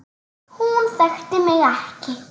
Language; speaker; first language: Icelandic; native; Icelandic